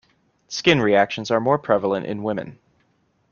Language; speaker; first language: English; native; English